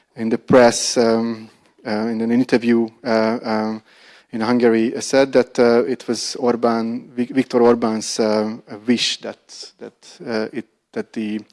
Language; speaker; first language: English; non-native, fluent; Hungarian